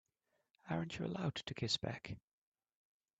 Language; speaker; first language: English; native; English